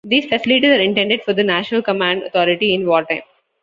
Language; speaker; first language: English; non-native, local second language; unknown